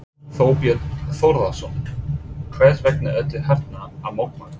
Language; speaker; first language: Icelandic; non-native, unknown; English